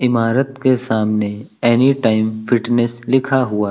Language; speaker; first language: Hindi; native; Hindi